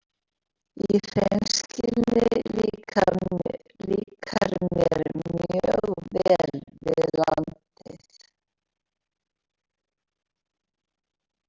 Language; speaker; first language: Icelandic; native; Icelandic